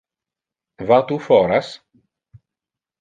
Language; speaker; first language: Interlingua; non-native, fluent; Italian